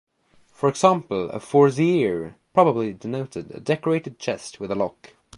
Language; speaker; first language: English; native; English